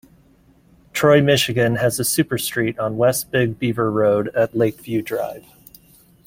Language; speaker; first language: English; native; English